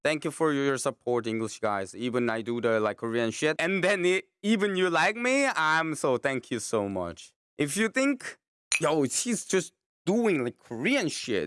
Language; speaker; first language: English; non-native, fluent; Korean